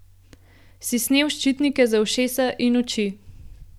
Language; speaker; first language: Slovenian; native; Slovenian